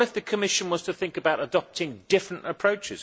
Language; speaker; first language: English; native; English